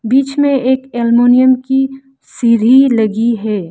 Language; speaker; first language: Hindi; non-native, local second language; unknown